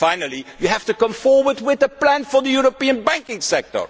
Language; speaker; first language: English; non-native, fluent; Dutch